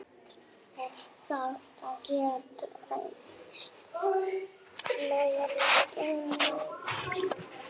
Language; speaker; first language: Icelandic; non-native, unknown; German